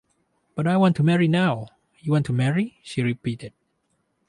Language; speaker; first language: English; non-native, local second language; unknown